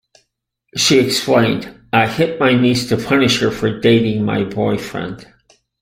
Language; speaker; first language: English; native; English